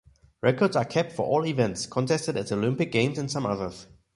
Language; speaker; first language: English; non-native, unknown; German